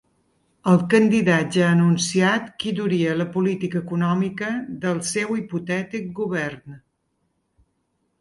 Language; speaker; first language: Catalan; native; Catalan